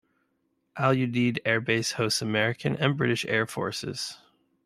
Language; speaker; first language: English; native; English